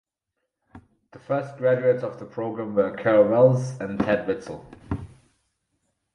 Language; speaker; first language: English; non-native, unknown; German